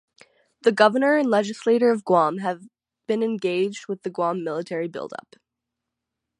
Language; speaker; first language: English; native; English